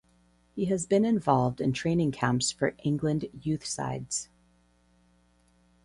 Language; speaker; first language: English; native; English